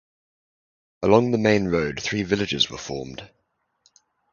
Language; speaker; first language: English; native; English